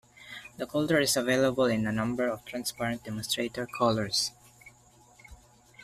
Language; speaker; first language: English; non-native, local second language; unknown